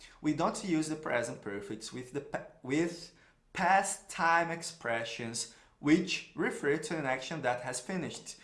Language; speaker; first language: English; non-native, fluent; Portuguese